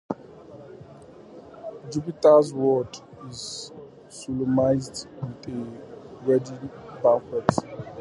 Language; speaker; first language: English; native; English